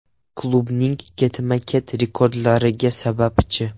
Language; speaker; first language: Uzbek; non-native, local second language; Russian